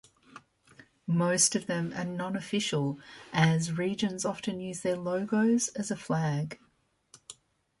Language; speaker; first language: English; native; English